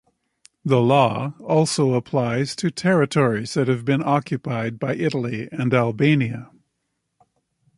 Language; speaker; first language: English; native; English